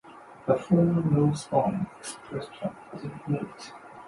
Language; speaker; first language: English; non-native, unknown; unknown